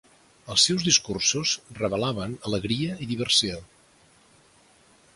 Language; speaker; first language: Catalan; native; Catalan